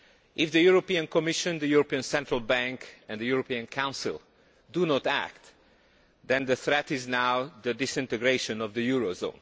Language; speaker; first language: English; non-native, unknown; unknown